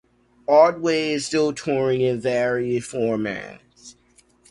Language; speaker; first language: English; native; English